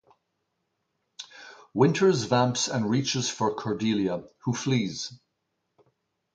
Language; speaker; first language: English; native; English